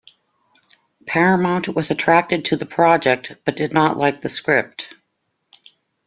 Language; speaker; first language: English; native; English